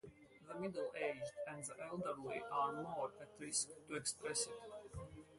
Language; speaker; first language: English; non-native, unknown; Latvian